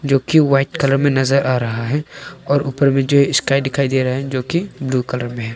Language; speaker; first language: Hindi; non-native, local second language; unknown